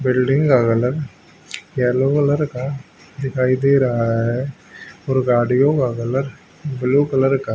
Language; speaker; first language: Hindi; native; Hindi